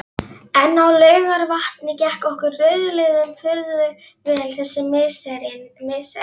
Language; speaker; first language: Icelandic; non-native, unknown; Polish